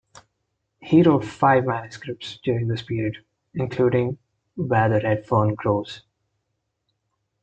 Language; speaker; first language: English; non-native, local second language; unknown